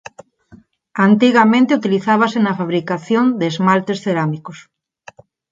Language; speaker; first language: Galician; non-native, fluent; Spanish